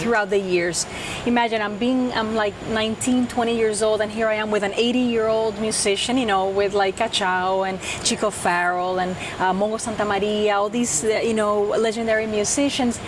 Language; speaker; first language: English; non-native, local second language; Spanish